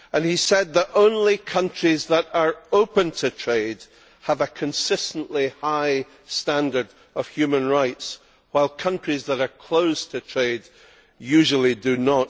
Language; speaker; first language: English; native; English